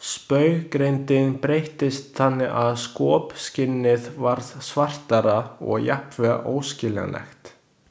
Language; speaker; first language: Icelandic; non-native, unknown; Chinese